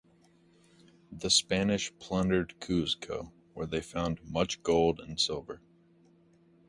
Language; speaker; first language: English; native; English